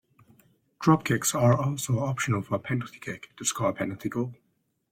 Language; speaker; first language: English; native; English